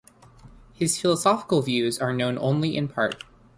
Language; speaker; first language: English; native; English